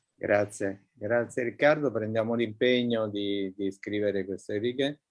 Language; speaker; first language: Italian; native; Italian